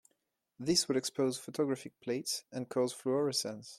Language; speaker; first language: English; non-native, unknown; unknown